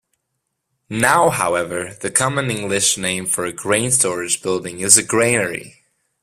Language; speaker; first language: English; non-native, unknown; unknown